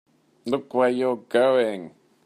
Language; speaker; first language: English; native; English